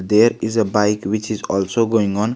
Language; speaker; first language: English; non-native, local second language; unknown